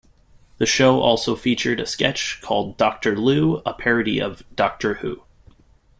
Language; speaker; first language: English; native; English